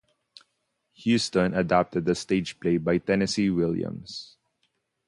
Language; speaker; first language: English; non-native, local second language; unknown